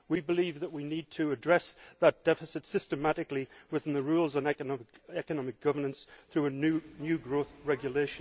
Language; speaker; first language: English; native; English